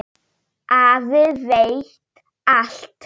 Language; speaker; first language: Icelandic; non-native, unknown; Polish